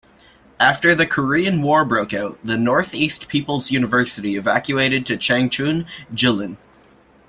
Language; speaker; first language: English; native; English